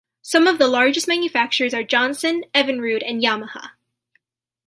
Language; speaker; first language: English; native; English